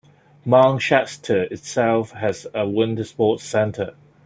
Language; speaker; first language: English; non-native, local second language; Cantonese